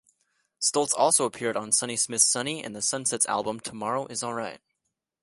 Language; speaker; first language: English; native; English